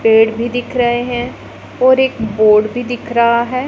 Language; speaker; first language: Hindi; non-native, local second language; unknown